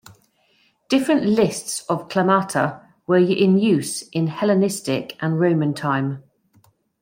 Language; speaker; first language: English; native; English